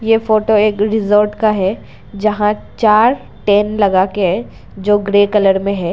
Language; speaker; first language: Hindi; non-native, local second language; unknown